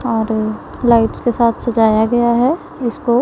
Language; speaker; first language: Hindi; non-native, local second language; Punjabi